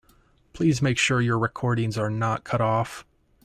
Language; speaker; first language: English; native; English